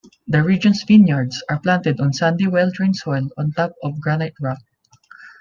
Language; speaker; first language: English; non-native, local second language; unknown